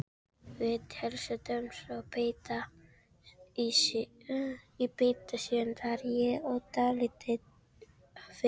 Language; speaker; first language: Icelandic; non-native, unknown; Filipino